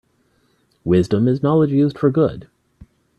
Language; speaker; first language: English; native; English